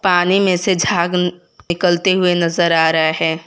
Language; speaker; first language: Hindi; non-native, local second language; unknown